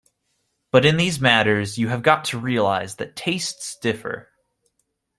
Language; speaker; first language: English; native; English